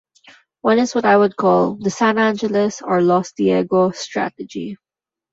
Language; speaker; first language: English; non-native, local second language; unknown